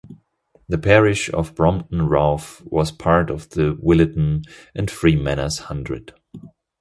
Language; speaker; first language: English; non-native, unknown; German